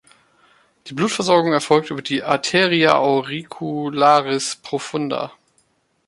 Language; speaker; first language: German; native; German